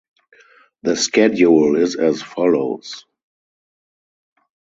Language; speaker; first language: English; non-native, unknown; German